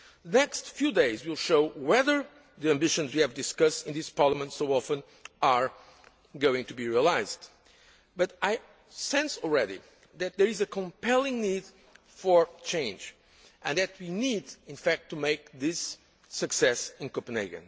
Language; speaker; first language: English; non-native, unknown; Portuguese